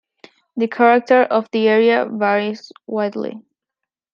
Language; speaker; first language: English; non-native, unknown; Spanish